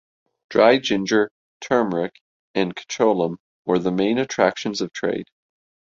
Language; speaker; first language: English; native; English